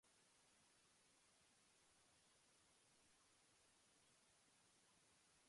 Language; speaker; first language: English; non-native, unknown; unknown